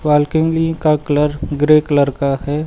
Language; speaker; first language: Hindi; native; Hindi